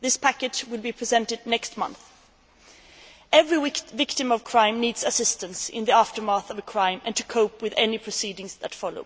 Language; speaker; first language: English; non-native, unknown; Swedish